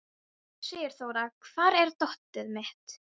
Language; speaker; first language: Icelandic; non-native, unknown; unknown